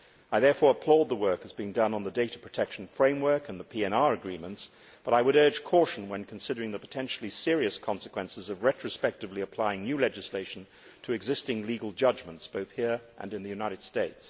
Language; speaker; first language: English; native; English